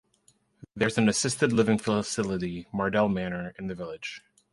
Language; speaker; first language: English; native; English